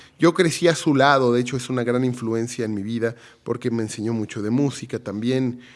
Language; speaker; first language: Spanish; native; Spanish